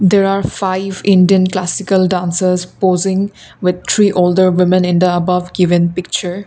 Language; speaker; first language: English; non-native, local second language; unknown